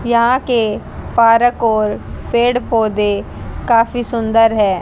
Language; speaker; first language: Hindi; native; Hindi